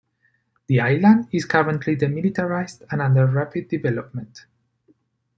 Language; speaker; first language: English; non-native, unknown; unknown